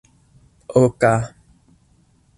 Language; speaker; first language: Esperanto; non-native, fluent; English